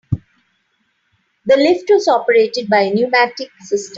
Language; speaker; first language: English; non-native, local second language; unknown